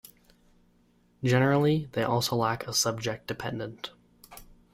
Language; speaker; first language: English; native; English